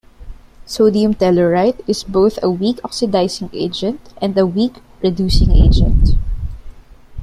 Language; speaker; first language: English; non-native, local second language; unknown